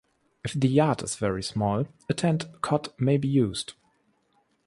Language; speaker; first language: English; non-native, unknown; German